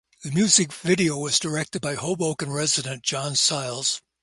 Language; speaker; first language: English; native; English